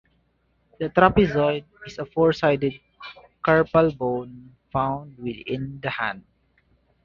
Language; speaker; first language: English; native; English